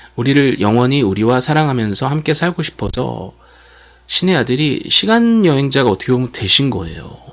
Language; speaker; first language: Korean; native; Korean